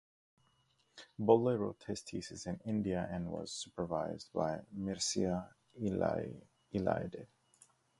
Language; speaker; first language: English; non-native, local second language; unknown